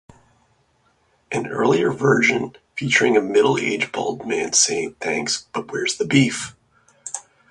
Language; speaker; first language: English; native; English